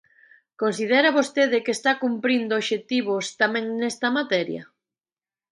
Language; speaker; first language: Galician; native; Galician